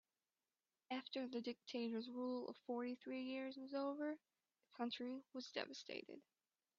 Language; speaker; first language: English; native; English